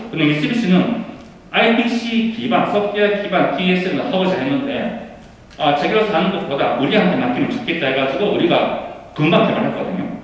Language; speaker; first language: Korean; early bilingual, heritage; Korean